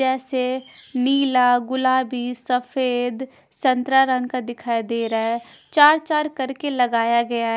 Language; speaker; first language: Hindi; non-native, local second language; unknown